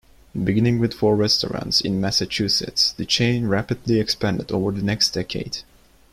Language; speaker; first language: English; non-native, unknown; Turkish